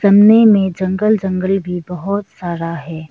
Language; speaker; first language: Hindi; non-native, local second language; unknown